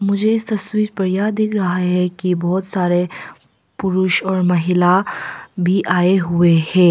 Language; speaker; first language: Hindi; early bilingual, other home language; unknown